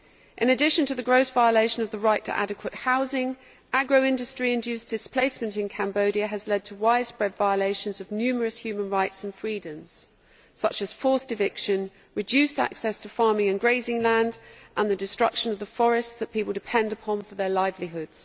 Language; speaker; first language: English; native; English